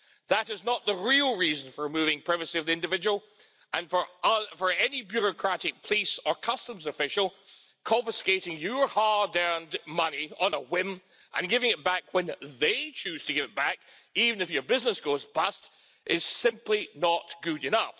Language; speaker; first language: English; native; English